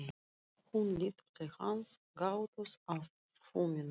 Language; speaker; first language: Icelandic; non-native, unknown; Russian